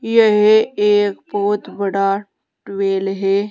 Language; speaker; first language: Hindi; native; Hindi